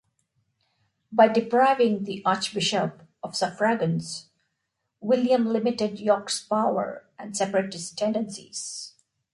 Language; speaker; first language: English; non-native, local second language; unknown